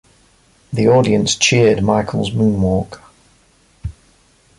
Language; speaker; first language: English; native; English